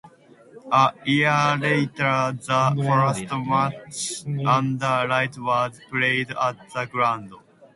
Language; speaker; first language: English; native; English